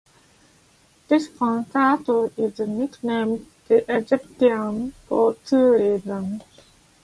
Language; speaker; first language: English; non-native, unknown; Japanese